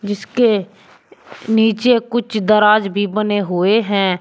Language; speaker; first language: Hindi; native; Hindi